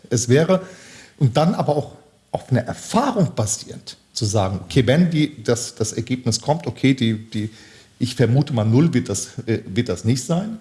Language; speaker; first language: German; early bilingual, other home language; Turkish